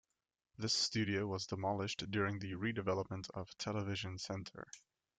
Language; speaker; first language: English; native; English